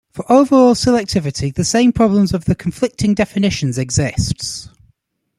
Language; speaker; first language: English; native; English